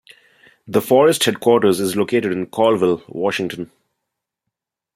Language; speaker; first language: English; non-native, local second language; Bangla